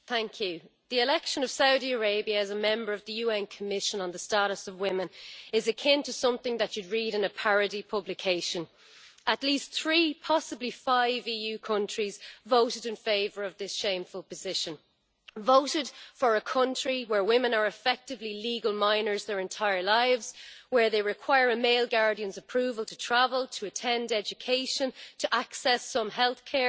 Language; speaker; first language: English; native; English